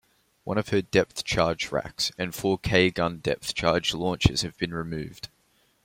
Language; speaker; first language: English; native; English